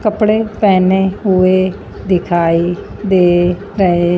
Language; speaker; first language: Hindi; non-native, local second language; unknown